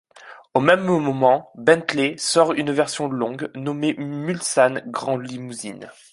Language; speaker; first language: French; native; French